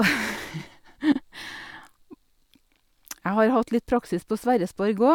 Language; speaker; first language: Norwegian; native; Norwegian